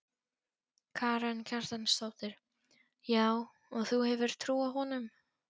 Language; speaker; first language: Icelandic; non-native, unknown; Polish